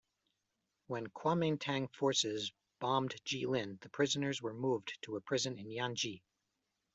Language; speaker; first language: English; native; English